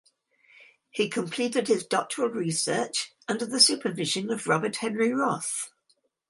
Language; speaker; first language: English; native; English